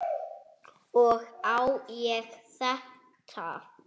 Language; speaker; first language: Icelandic; native; Icelandic